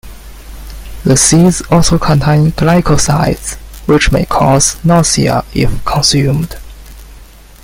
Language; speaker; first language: English; non-native, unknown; Chinese